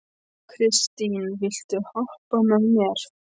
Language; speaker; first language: Icelandic; non-native, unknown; Polish